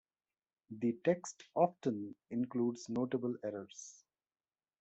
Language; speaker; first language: English; non-native, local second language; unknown